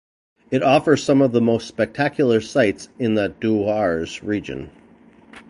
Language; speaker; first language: English; native; English